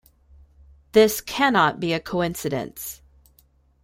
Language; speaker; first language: English; native; English